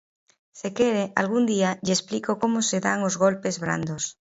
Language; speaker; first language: Galician; native; Galician